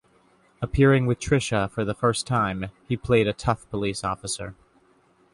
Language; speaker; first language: English; native; English